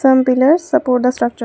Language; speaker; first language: English; non-native, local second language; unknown